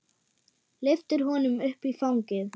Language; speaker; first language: Icelandic; non-native, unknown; German